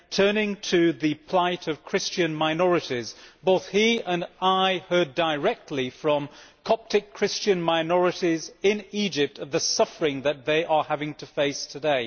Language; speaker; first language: English; native; English